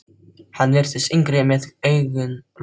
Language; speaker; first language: Icelandic; non-native, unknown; Filipino